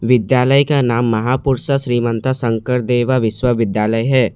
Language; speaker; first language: Hindi; non-native, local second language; Assamese